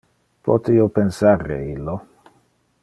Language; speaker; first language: Interlingua; non-native, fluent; Dutch